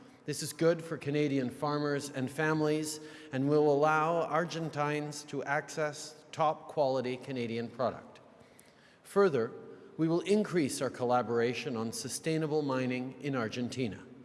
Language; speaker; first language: English; native; English